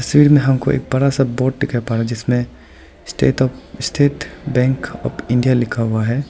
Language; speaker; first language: Hindi; non-native, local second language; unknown